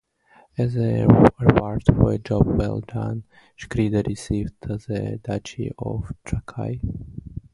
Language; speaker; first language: English; native; English